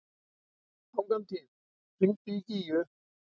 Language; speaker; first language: Icelandic; native; Icelandic